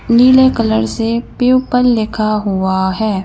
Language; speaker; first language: Hindi; native; Hindi